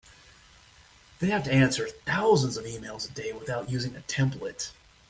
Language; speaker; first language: English; native; English